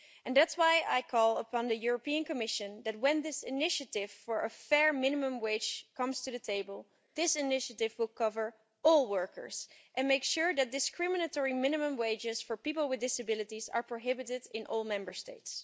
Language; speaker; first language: English; non-native, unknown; Dutch